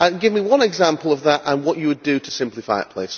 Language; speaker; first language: English; native; English